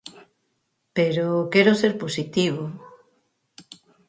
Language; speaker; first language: Galician; native; Galician